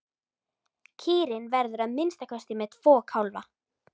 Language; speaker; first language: Icelandic; native; Icelandic